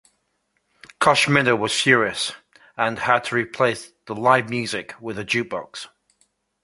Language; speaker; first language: English; native; English